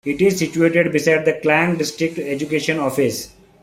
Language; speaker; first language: English; non-native, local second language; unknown